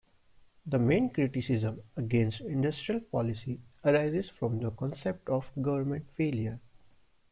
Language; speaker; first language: English; non-native, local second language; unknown